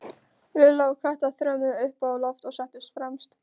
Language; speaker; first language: Icelandic; non-native, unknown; Polish